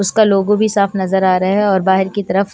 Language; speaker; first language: Hindi; non-native, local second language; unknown